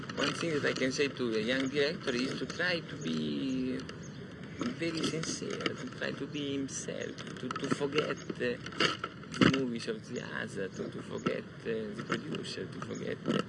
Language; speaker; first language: English; non-native, learner; Italian